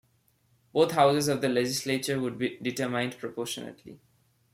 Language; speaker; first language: English; non-native, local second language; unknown